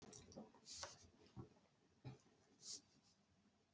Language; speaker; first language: Icelandic; native; Icelandic